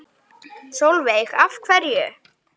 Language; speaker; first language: Icelandic; native; Icelandic